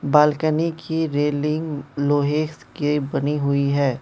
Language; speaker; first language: Hindi; non-native, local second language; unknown